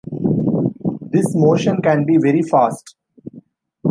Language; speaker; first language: English; non-native, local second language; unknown